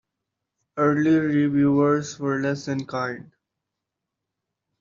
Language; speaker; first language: English; non-native, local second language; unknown